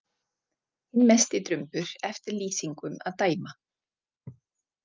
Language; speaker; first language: Icelandic; non-native, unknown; Czech